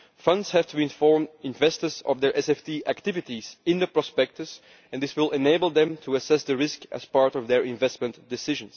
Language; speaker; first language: English; non-native, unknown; Dutch